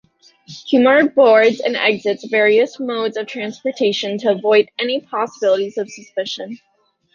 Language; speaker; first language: English; native; English